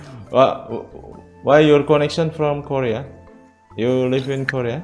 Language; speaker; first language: English; non-native, learner; Indonesian